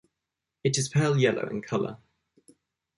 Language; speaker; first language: English; native; English